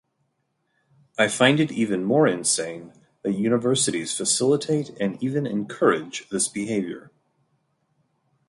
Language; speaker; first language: English; native; English